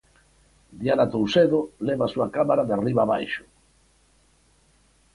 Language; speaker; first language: Galician; native; Galician